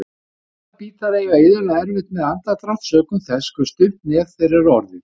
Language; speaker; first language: Icelandic; native; Icelandic